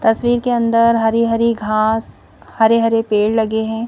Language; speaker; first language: Hindi; native; Hindi